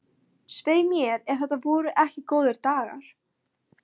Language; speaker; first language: Icelandic; non-native, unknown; Polish